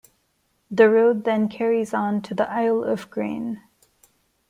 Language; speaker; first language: English; non-native, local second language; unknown